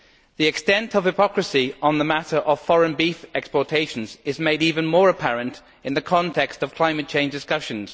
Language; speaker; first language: English; native; English